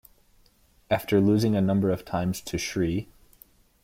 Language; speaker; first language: English; native; English